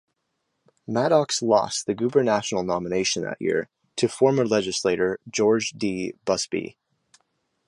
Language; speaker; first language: English; native; English